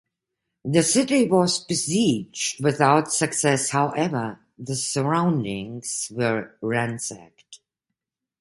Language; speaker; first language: English; non-native, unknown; German